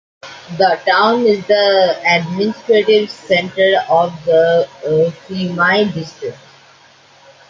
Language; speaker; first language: English; non-native, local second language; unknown